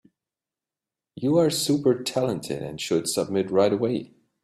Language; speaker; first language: English; native; English